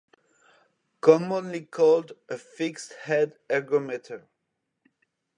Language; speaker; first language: English; non-native, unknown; French